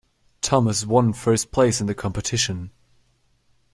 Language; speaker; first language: English; non-native, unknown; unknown